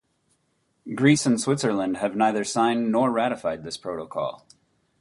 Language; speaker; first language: English; native; English